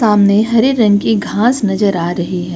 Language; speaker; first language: Hindi; native; Hindi